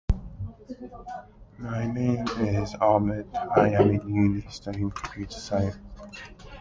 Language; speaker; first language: English; native; English